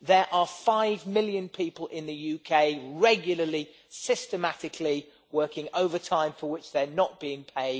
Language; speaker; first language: English; native; English